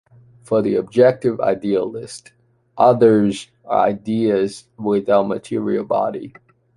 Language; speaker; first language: English; non-native, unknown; Chinese